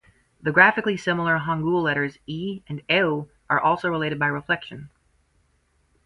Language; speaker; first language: English; native; English